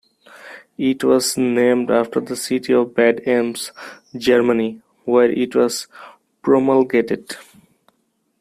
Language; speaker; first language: English; non-native, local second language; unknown